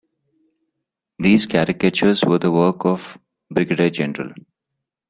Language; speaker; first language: English; non-native, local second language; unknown